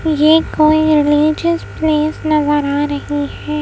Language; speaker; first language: Hindi; native; Hindi